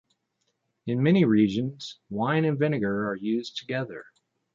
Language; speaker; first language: English; native; English